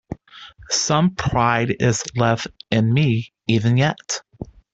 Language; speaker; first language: English; native; English